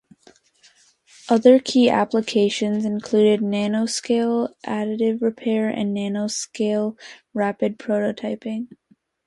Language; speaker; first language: English; native; English